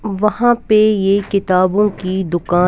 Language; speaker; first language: Hindi; non-native, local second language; Punjabi